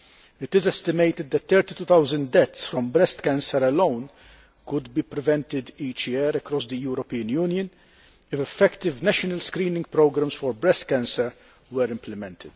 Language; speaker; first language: English; non-native, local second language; Maltese